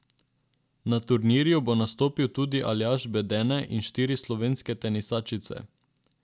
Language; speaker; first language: Slovenian; non-native, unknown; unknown